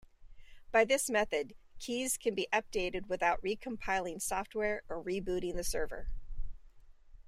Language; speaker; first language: English; native; English